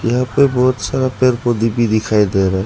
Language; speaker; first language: Hindi; non-native, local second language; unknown